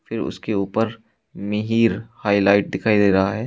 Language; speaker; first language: Hindi; native; Hindi